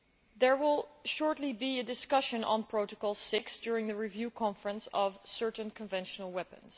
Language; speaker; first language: English; non-native, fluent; Dutch